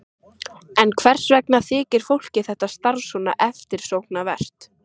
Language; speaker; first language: Icelandic; native; Icelandic